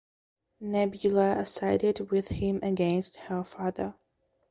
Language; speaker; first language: English; non-native, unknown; Belarusian